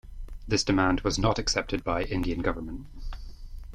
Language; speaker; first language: English; native; English